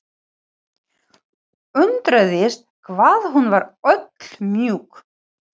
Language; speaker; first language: Icelandic; non-native, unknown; Ukrainian